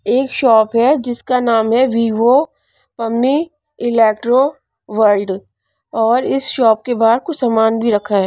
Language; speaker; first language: Hindi; non-native, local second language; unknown